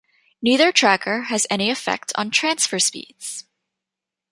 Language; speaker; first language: English; native; English